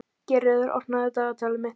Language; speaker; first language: Icelandic; native; Icelandic